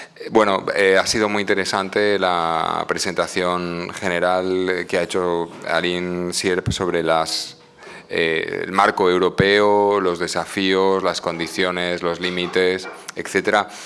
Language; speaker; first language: Spanish; native; Spanish